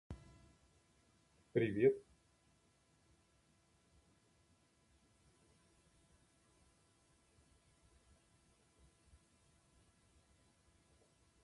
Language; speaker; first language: English; non-native, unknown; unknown